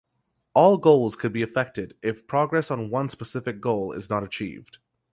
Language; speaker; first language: English; native; English